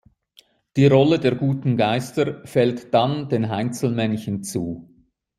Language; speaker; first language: German; native; German